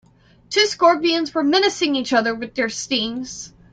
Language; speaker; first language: English; native; English